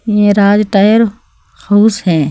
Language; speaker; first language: Hindi; native; Hindi